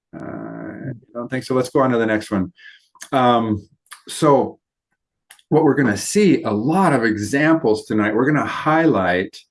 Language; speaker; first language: English; native; English